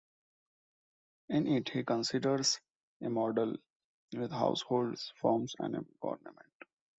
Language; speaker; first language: English; non-native, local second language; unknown